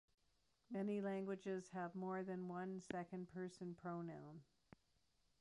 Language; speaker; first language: English; native; English